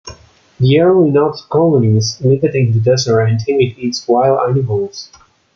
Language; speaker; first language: English; non-native, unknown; Spanish